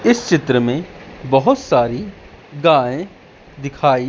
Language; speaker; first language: Hindi; native; Hindi